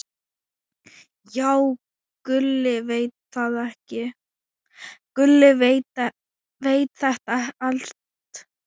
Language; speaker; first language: Icelandic; non-native, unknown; Thai